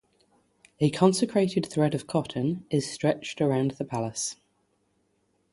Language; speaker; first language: English; native; English